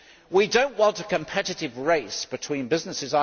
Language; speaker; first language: English; native; English